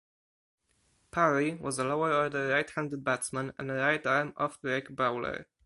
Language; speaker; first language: English; non-native, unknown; Polish